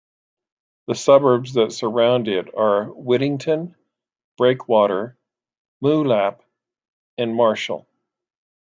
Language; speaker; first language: English; native; English